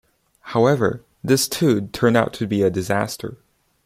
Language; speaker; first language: English; non-native, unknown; Chinese